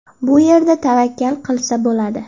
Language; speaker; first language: Uzbek; native; Uzbek